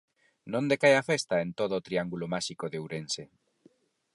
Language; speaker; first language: Galician; non-native, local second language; Spanish